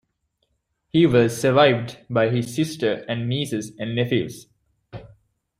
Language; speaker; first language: English; native; English